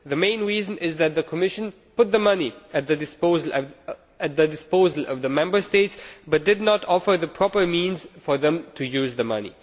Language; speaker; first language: English; non-native, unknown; Romanian